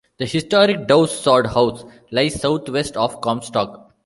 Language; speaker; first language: English; non-native, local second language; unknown